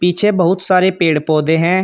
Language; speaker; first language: Hindi; native; Hindi